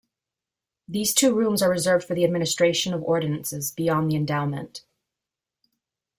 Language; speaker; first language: English; native; English